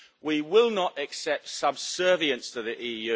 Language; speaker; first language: English; native; English